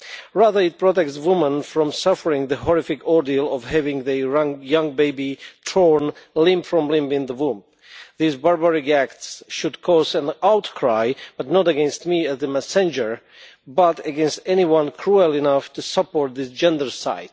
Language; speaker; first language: English; non-native, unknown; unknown